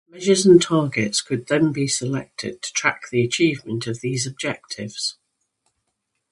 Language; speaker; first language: English; native; English